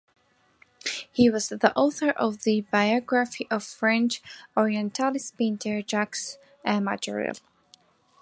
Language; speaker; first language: English; non-native, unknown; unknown